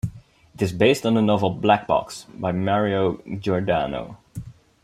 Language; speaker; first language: English; non-native, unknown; Dutch